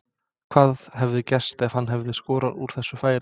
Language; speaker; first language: Icelandic; non-native, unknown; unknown